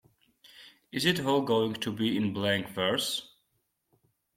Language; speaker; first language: English; non-native, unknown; Georgian